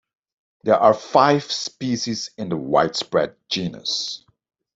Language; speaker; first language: English; non-native, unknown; Dutch